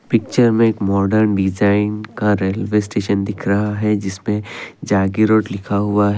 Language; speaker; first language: Hindi; non-native, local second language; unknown